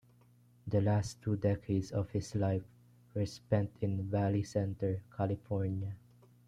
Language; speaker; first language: English; non-native, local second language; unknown